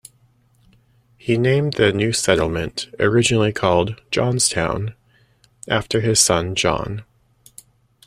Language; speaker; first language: English; native; English